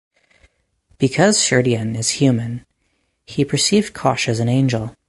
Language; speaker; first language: English; native; English